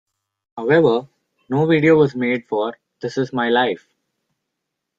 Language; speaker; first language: English; non-native, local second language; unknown